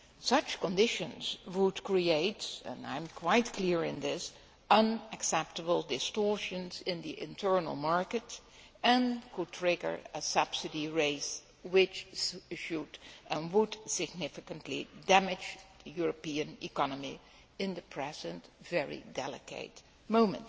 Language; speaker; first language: English; non-native, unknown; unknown